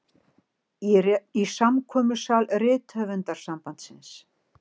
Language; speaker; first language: Icelandic; native; Icelandic